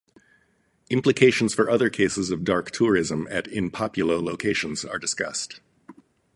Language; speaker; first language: English; native; English